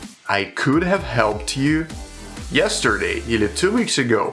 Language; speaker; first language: English; non-native, fluent; Russian